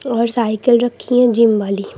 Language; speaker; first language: Hindi; native; Hindi